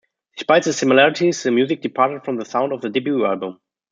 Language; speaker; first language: English; non-native, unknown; German